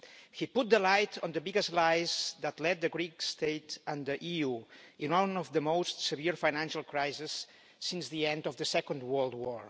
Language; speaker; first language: English; non-native, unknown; Catalan